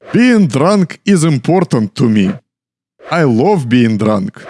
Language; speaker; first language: English; non-native, fluent; Russian